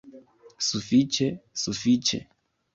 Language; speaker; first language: Esperanto; non-native, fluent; Kinyarwanda